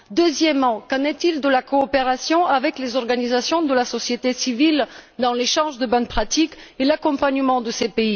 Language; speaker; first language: French; non-native, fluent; Bulgarian